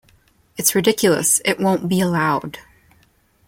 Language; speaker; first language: English; non-native, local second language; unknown